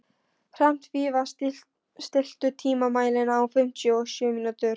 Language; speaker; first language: Icelandic; non-native, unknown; Polish